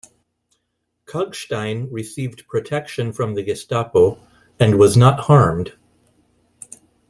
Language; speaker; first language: English; non-native, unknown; Spanish